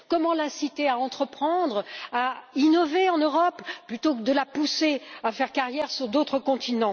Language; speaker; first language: French; native; French